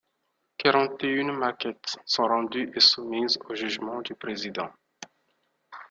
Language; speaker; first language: French; non-native, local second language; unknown